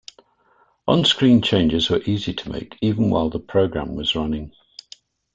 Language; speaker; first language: English; native; English